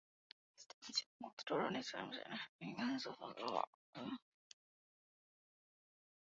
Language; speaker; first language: English; non-native, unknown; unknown